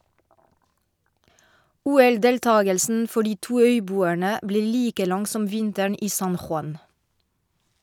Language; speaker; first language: Norwegian; non-native, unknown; French